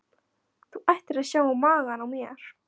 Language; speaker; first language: Icelandic; non-native, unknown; Polish